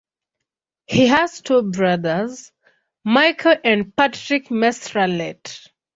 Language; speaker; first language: English; non-native, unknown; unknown